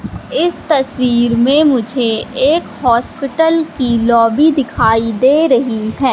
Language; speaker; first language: Hindi; native; Hindi